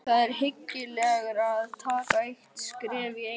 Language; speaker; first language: Icelandic; native; Icelandic